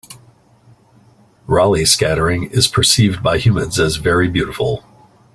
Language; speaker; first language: English; native; English